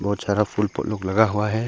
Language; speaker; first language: Hindi; early bilingual, other home language; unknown